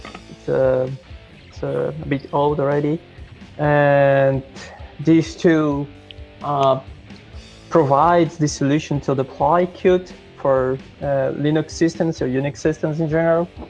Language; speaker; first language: English; non-native, fluent; Portuguese